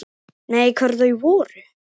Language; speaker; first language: Icelandic; native; Icelandic